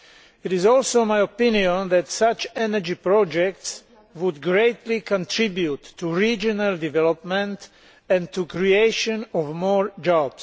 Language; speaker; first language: English; non-native, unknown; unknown